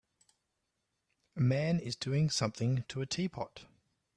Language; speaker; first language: English; native; English